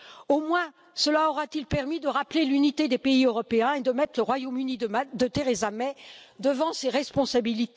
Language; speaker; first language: French; native; French